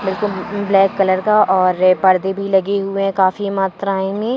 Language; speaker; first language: Hindi; native; Hindi